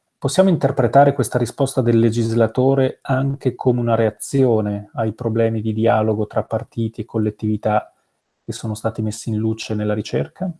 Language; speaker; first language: Italian; native; Italian